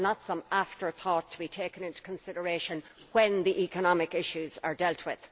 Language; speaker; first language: English; native; English